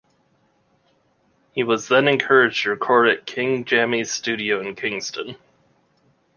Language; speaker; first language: English; native; English